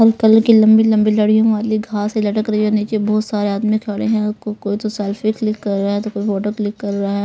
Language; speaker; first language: Hindi; non-native, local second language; Punjabi